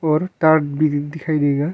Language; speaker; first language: Hindi; non-native, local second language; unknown